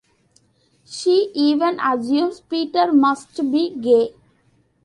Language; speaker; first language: English; non-native, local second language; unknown